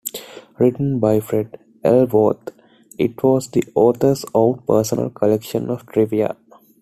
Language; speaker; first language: English; non-native, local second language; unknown